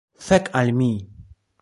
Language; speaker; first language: Esperanto; non-native, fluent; Polish